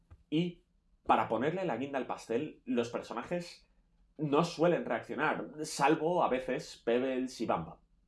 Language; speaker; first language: Spanish; native; Spanish